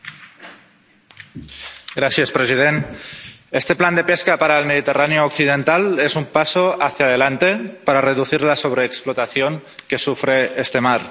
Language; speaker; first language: Spanish; non-native, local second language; Catalan